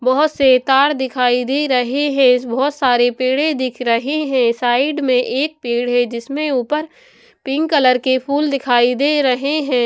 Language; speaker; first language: Hindi; non-native, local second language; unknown